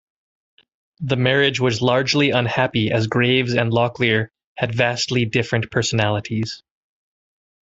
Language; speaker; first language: English; native; English